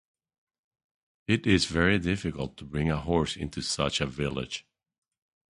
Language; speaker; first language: English; non-native, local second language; Spanish